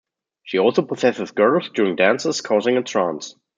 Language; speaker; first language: English; non-native, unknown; German